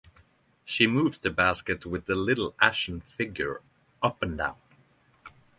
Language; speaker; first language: English; non-native, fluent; Norwegian